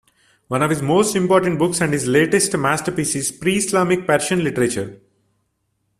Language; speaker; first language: English; non-native, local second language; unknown